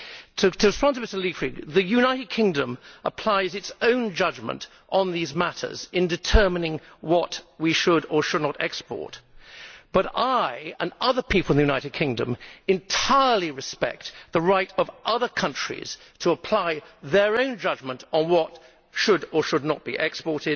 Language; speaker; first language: English; native; English